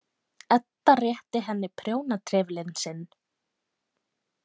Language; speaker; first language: Icelandic; native; Icelandic